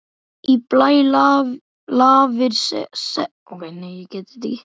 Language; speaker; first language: Icelandic; native; Icelandic